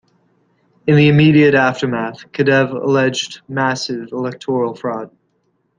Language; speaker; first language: English; native; English